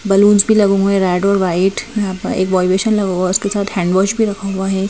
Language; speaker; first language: Hindi; native; Hindi